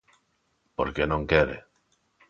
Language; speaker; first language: Galician; non-native, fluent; Spanish